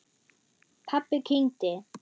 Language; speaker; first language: Icelandic; non-native, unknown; German